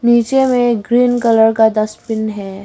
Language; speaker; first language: Hindi; early bilingual, other home language; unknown